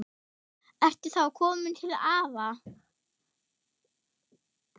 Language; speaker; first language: Icelandic; non-native, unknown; German